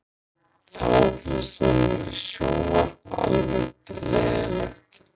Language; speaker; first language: Icelandic; native; Icelandic